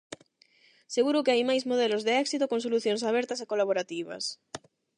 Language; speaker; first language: Galician; non-native, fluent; Spanish